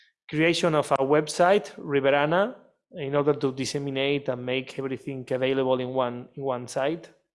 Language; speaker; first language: English; non-native, fluent; Catalan